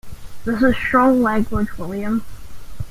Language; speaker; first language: English; native; English